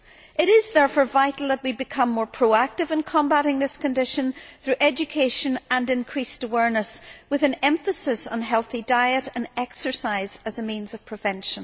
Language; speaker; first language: English; native; English